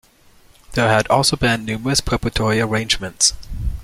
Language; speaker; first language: English; native; English